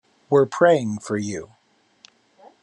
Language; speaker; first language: English; native; English